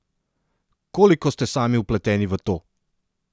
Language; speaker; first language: Slovenian; non-native, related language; Serbian